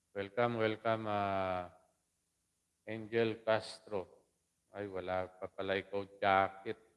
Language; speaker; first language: Filipino; non-native, local second language; Waray